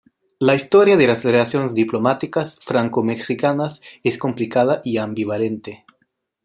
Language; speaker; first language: Spanish; non-native, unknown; German